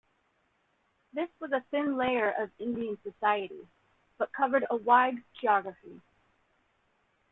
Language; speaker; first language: English; native; English